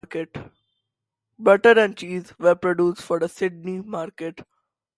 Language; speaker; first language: English; non-native, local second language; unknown